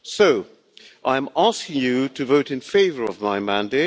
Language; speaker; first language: English; non-native, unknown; Hungarian